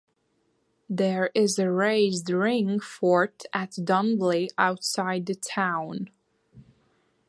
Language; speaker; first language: English; non-native, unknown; Latvian